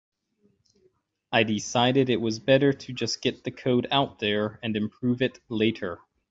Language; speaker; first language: English; native; English